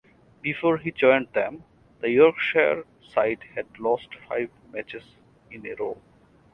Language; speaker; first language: English; non-native, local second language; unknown